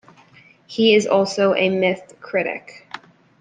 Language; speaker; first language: English; native; English